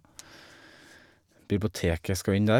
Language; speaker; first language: Norwegian; native; Norwegian